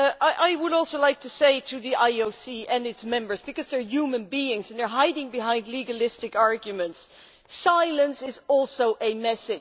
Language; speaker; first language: English; non-native, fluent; Dutch